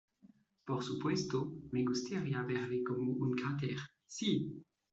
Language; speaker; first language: Spanish; non-native, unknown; French